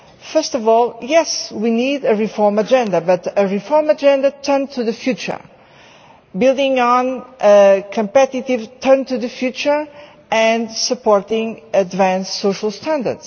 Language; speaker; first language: English; non-native, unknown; Portuguese